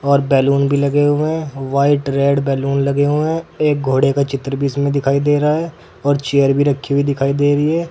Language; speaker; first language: Hindi; native; Hindi